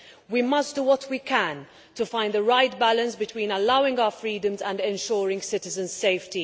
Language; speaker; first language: English; non-native, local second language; Maltese